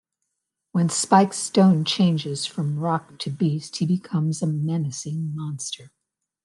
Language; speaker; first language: English; native; English